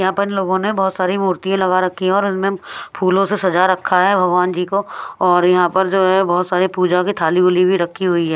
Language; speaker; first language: Hindi; non-native, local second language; Punjabi